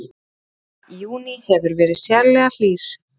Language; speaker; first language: Icelandic; native; Icelandic